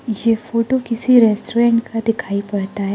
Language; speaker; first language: Hindi; non-native, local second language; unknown